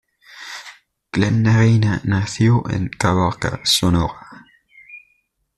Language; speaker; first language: Spanish; native; Spanish